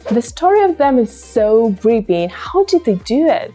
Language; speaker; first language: English; non-native, fluent; Russian